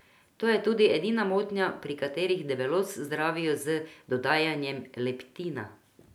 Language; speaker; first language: Slovenian; non-native, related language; Croatian